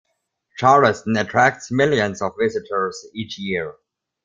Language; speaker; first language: English; non-native, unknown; German